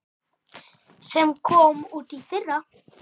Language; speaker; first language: Icelandic; native; Icelandic